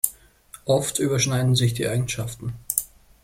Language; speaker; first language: German; native; German